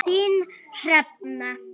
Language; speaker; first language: Icelandic; native; Icelandic